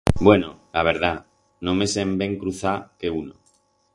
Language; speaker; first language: Aragonese; non-native, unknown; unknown